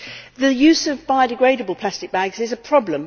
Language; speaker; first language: English; native; English